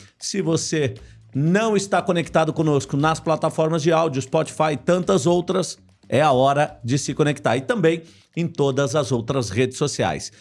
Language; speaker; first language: Portuguese; native; Portuguese